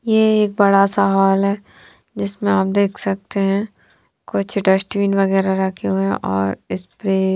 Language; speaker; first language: Hindi; non-native, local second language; Punjabi